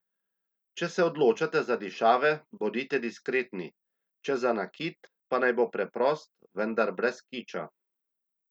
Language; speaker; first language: Slovenian; native; Slovenian